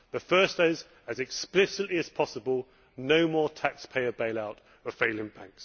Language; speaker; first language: English; native; English